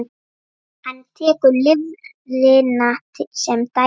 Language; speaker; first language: Icelandic; native; Icelandic